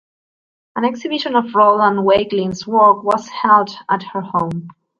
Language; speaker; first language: English; non-native, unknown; Spanish